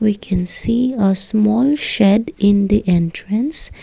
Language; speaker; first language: English; non-native, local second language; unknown